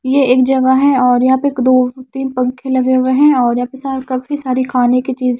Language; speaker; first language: Hindi; non-native, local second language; Punjabi